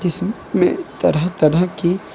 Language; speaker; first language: Hindi; native; Hindi